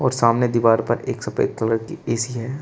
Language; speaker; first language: Hindi; native; Hindi